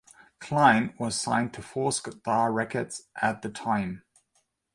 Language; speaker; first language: English; non-native, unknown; German